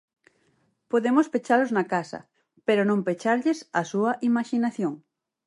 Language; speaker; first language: Galician; native; Galician